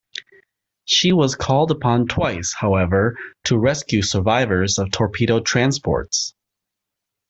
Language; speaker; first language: English; native; English